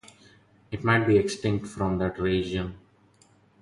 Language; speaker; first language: English; non-native, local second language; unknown